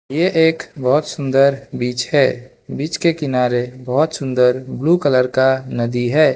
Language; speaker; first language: Hindi; non-native, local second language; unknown